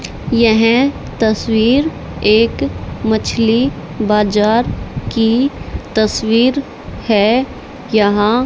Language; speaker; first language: Hindi; native; Hindi